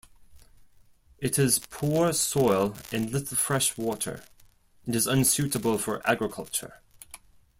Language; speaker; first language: English; non-native, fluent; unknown